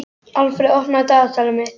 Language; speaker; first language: Icelandic; native; Icelandic